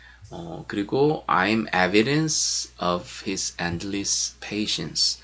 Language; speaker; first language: English; non-native, fluent; Korean